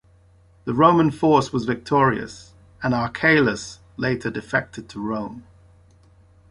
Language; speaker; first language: English; native; English